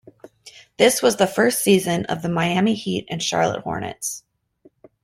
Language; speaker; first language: English; native; English